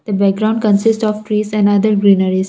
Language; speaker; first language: English; non-native, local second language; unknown